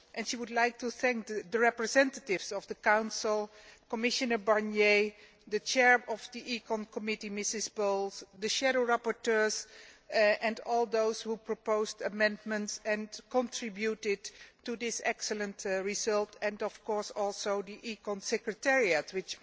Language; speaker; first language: English; non-native, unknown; Dutch